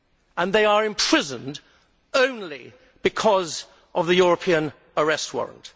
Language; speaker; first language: English; native; English